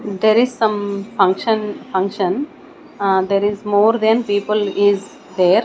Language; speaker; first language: English; non-native, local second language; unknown